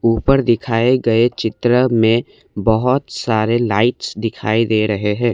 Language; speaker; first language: Hindi; non-native, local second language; Assamese